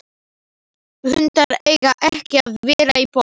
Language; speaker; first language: Icelandic; non-native, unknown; Slovak